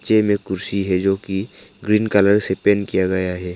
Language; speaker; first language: Hindi; non-native, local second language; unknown